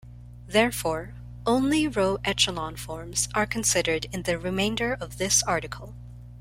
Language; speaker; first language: English; non-native, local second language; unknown